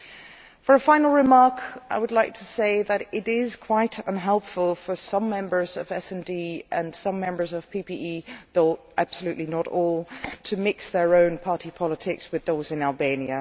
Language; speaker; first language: English; non-native, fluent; Dutch